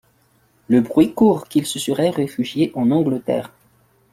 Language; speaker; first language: French; non-native, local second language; Malagasy